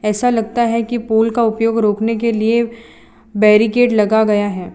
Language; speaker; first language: Hindi; non-native, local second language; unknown